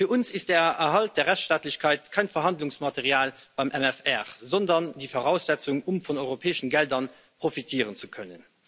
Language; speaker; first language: German; non-native, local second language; Luxembourgish